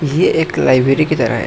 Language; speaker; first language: Hindi; non-native, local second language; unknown